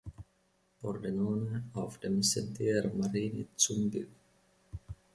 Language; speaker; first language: German; non-native, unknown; Finnish